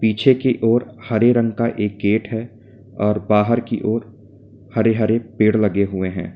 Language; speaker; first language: Hindi; native; Hindi